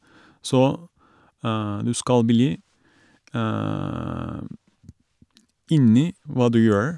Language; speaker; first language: Norwegian; non-native, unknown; Turkish